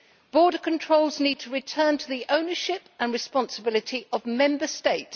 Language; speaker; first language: English; native; English